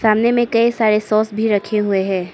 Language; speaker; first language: Hindi; early bilingual, other home language; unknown